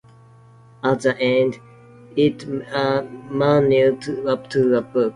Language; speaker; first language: English; non-native, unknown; Japanese